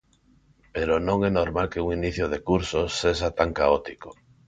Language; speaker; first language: Galician; non-native, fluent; Spanish